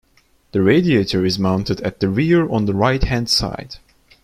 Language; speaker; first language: English; non-native, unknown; Turkish